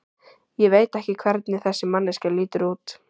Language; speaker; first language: Icelandic; native; Icelandic